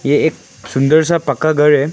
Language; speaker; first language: Hindi; non-native, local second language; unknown